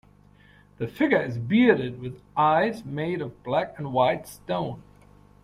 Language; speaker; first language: English; non-native, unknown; German